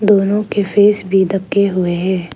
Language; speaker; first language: Hindi; non-native, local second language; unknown